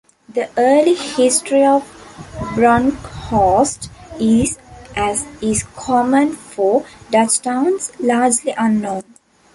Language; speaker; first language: English; non-native, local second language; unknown